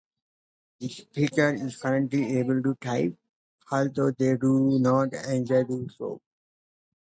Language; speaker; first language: English; non-native, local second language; Telugu